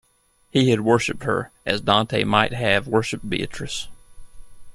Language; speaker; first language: English; native; English